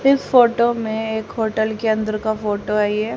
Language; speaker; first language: Hindi; native; Hindi